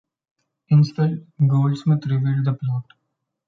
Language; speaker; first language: English; non-native, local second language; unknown